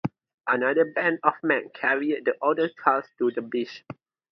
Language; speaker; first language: English; non-native, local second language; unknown